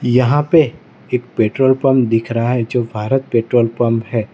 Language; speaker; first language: Hindi; non-native, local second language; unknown